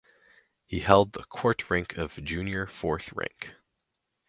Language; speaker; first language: English; native; English